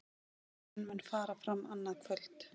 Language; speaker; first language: Icelandic; native; Icelandic